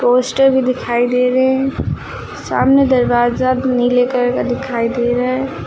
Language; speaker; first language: Hindi; native; Hindi